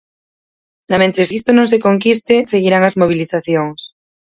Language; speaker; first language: Galician; native; Galician